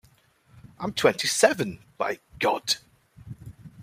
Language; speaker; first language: English; native; English